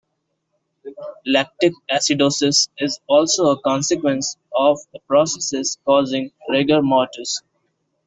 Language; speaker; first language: English; non-native, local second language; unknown